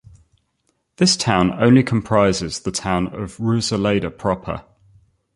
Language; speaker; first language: English; native; English